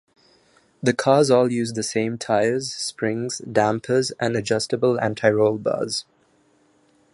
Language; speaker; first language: English; non-native, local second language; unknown